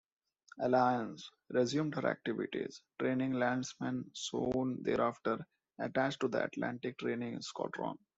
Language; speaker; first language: English; non-native, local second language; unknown